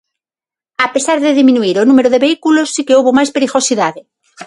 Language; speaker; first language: Galician; non-native, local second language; Spanish